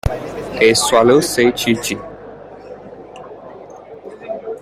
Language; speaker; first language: English; non-native, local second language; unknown